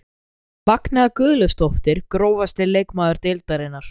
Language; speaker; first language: Icelandic; native; Icelandic